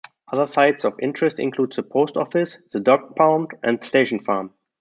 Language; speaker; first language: English; non-native, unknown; German